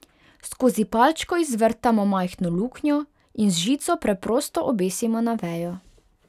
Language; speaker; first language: Slovenian; non-native, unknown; Hungarian